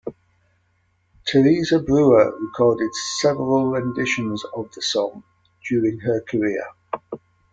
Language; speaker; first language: English; native; English